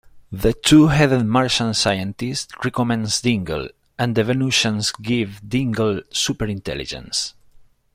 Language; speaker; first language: English; non-native, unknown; Spanish